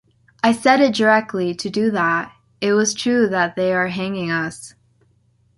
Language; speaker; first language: English; native; English